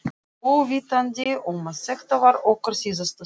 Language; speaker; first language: Icelandic; non-native, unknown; Russian